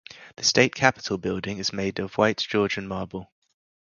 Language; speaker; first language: English; native; English